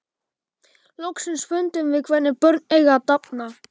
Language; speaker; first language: Icelandic; non-native, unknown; Polish